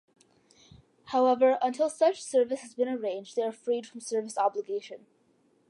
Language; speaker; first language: English; early bilingual, other home language; Malayalam